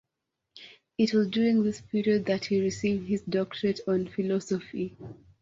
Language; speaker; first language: English; non-native, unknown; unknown